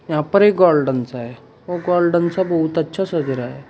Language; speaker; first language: Hindi; native; Hindi